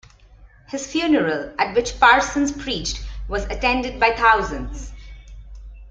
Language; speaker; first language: English; non-native, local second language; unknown